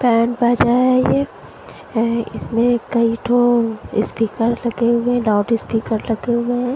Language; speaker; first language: Hindi; non-native, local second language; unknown